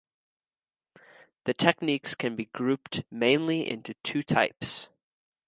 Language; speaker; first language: English; native; English